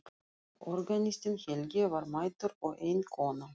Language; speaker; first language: Icelandic; non-native, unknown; Russian